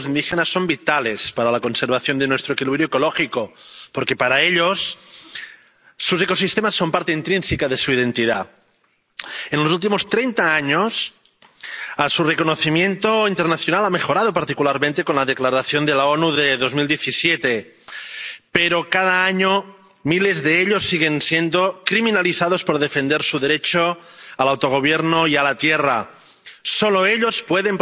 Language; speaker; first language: Spanish; non-native, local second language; Catalan